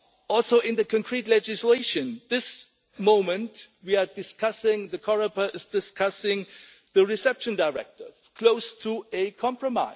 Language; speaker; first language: English; non-native, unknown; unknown